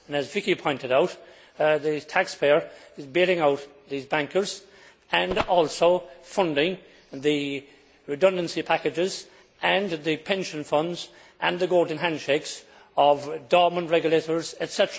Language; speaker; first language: English; native; English